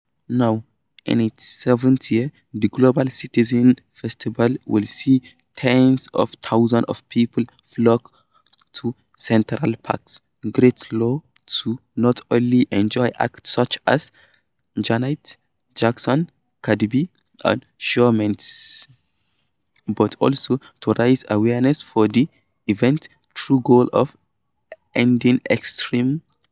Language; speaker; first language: English; non-native, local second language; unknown